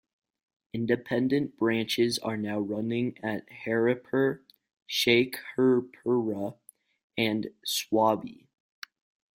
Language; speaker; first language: English; native; English